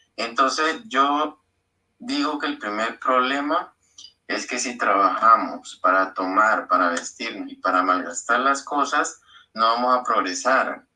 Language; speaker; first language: Spanish; native; Spanish